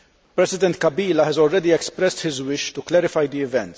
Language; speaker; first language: English; non-native, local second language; Maltese